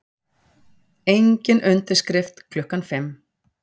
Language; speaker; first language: Icelandic; native; Icelandic